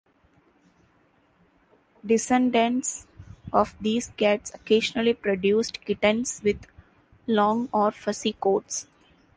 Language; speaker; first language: English; non-native, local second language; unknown